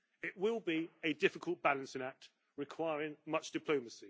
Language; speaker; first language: English; native; English